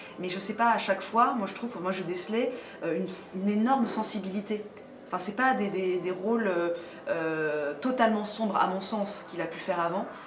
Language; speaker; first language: French; early bilingual, other home language; Arabic